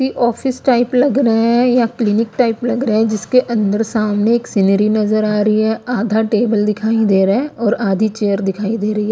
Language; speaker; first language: Hindi; non-native, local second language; Punjabi